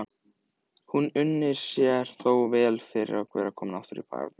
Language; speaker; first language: Icelandic; native; Icelandic